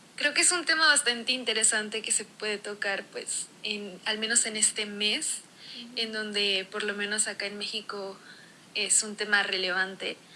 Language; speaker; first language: Spanish; native; Spanish